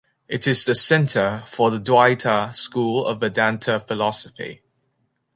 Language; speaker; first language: English; native; English